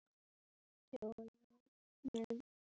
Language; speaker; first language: Icelandic; native; Icelandic